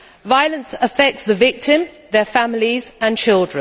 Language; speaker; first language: English; native; English